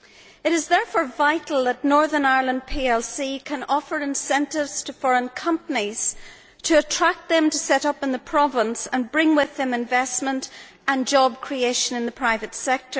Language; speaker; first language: English; native; English